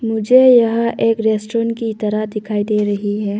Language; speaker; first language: Hindi; non-native, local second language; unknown